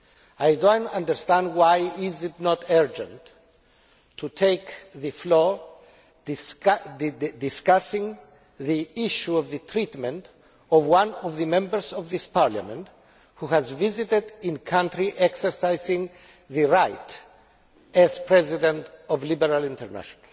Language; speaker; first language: English; non-native, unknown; Greek